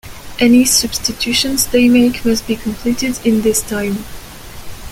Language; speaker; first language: English; non-native, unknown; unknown